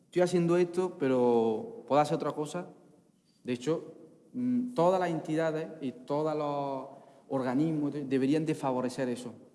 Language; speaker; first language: Spanish; non-native, fluent; Arabic